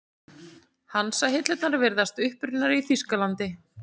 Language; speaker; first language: Icelandic; native; Icelandic